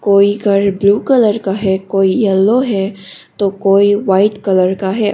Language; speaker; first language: Hindi; non-native, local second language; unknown